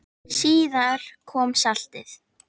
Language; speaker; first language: Icelandic; native; Icelandic